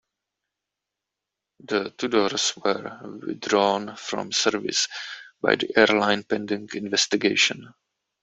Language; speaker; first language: English; non-native, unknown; Czech